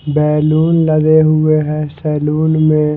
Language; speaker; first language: Hindi; non-native, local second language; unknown